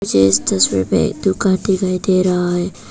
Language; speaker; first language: Hindi; non-native, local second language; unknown